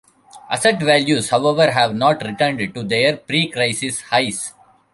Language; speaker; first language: English; non-native, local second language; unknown